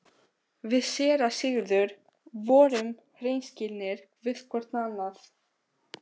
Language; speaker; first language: Icelandic; non-native, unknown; Albanian